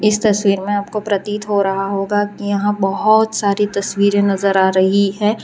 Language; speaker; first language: Hindi; non-native, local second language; Gujarati